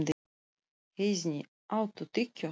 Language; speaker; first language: Icelandic; non-native, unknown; Russian